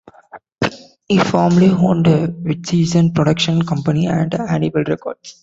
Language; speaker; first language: English; non-native, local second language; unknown